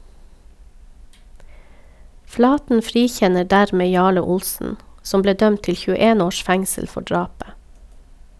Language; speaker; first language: Norwegian; native; Norwegian